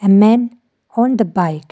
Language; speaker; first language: English; non-native, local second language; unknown